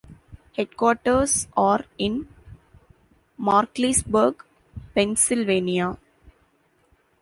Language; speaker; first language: English; non-native, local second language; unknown